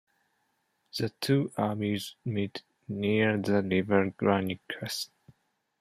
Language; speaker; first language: English; non-native, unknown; Japanese